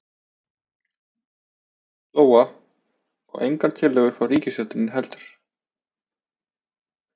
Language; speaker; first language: Icelandic; native; Icelandic